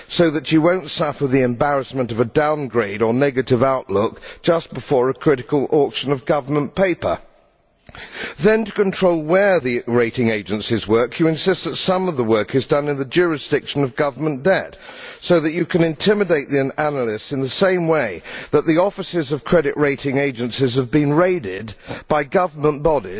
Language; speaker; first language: English; native; English